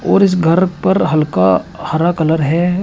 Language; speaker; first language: Hindi; native; Hindi